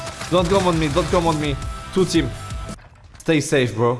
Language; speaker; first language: English; non-native, learner; French